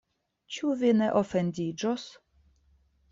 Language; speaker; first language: Esperanto; non-native, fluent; Russian